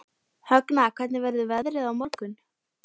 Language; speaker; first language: Icelandic; native; Icelandic